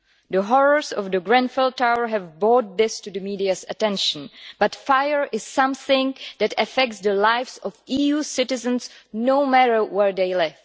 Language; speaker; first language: English; non-native, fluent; Czech